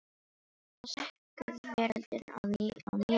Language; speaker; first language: Icelandic; non-native, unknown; Filipino